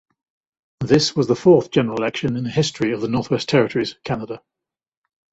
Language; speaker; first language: English; native; English